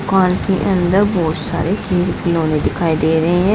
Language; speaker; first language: Hindi; native; Hindi